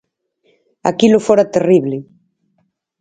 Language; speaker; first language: Galician; native; Galician